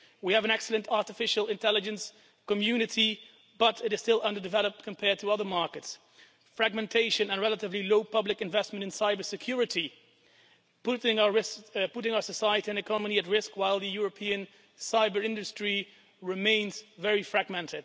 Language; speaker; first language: English; non-native, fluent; Dutch